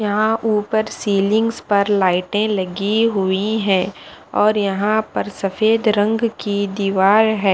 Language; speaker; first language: Hindi; non-native, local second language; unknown